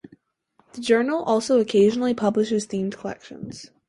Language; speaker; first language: English; native; English